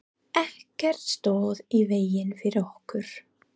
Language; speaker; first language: Icelandic; non-native, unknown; English